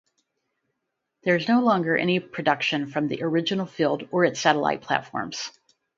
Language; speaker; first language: English; native; English